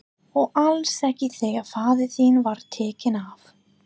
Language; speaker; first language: Icelandic; non-native, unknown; English